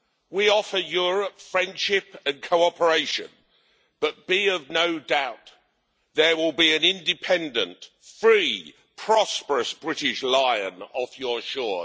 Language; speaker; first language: English; native; English